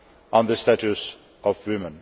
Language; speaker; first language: English; non-native, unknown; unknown